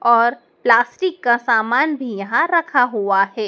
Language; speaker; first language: Hindi; native; Hindi